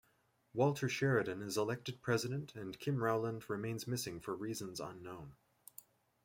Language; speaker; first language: English; native; English